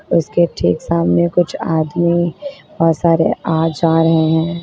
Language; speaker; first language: Hindi; native; Hindi